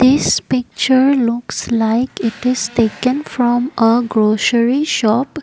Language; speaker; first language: English; non-native, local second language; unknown